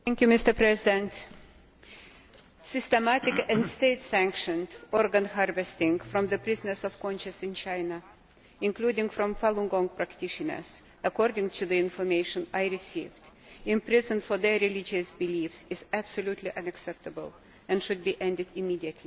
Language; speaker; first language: English; non-native, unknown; Lithuanian